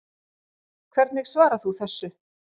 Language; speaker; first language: Icelandic; native; Icelandic